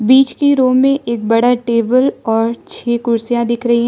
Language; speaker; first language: Hindi; non-native, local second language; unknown